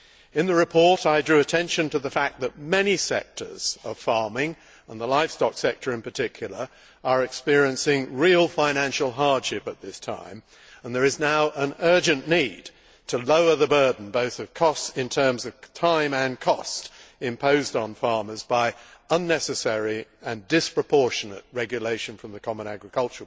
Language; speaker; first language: English; native; English